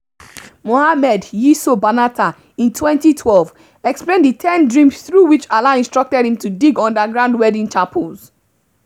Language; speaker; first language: English; non-native, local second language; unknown